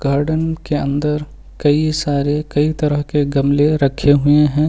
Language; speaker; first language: Hindi; native; Hindi